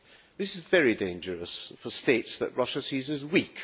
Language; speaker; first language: English; non-native, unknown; Hungarian